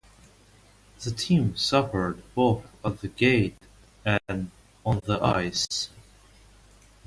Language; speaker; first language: English; non-native, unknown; Russian